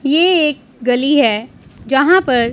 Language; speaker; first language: Hindi; non-native, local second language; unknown